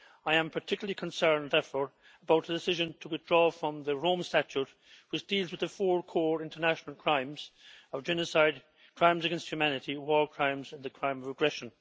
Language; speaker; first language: English; native; English